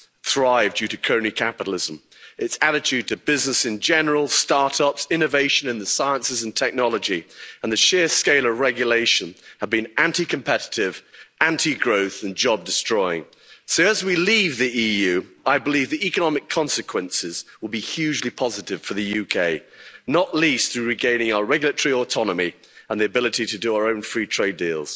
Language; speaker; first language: English; native; English